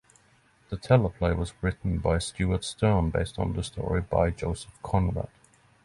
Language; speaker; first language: English; non-native, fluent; Norwegian